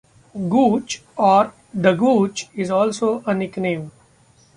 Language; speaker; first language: English; non-native, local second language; Marathi